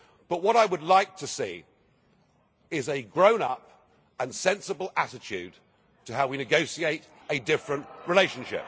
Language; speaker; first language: English; native; English